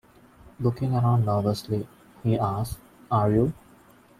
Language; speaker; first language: English; non-native, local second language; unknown